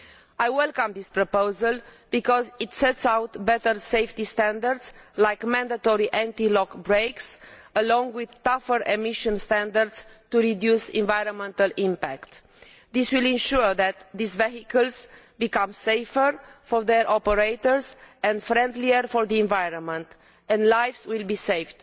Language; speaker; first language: English; non-native, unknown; Romanian